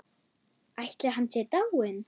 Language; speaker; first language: Icelandic; non-native, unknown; German